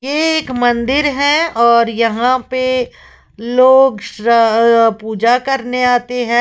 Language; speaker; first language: Hindi; native; Hindi